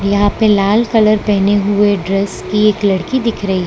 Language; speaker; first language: Hindi; non-native, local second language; Gujarati